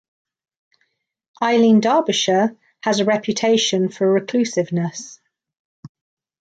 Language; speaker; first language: English; native; English